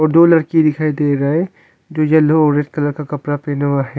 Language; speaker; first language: Hindi; non-native, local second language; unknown